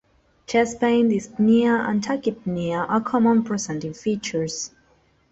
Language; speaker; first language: English; non-native, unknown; Spanish